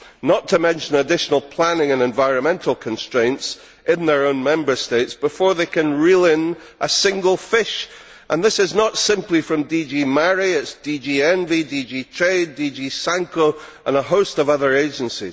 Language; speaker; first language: English; native; English